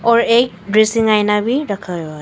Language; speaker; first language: Hindi; non-native, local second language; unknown